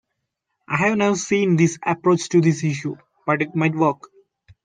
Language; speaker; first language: English; non-native, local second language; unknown